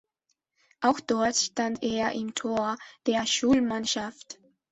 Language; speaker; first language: German; non-native, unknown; Spanish